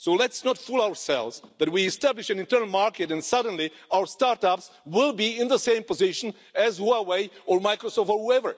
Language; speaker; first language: English; non-native, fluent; Czech